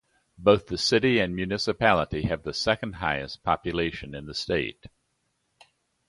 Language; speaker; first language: English; native; English